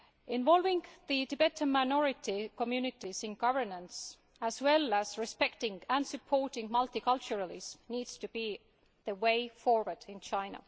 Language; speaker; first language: English; non-native, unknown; Estonian